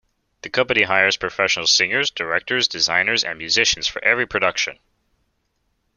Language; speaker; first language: English; native; English